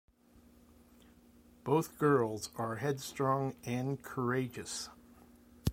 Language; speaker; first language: English; native; English